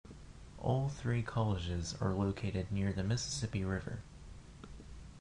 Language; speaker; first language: English; non-native, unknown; Japanese